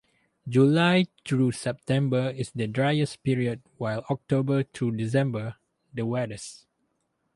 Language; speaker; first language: English; non-native, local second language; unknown